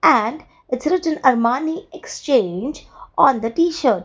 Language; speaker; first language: English; non-native, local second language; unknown